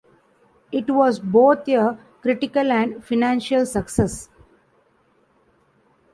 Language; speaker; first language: English; non-native, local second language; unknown